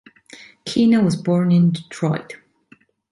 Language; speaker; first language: English; non-native, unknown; Italian